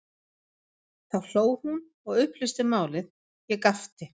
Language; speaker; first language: Icelandic; non-native, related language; Swedish